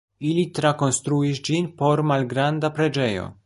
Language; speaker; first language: Esperanto; non-native, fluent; Polish